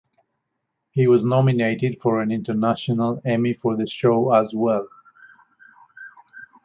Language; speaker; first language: English; native; English